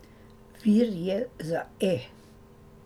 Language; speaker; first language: Slovenian; native; Slovenian